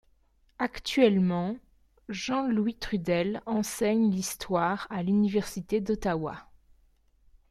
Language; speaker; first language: French; native; French